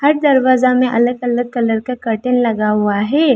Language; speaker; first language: Hindi; early bilingual, other home language; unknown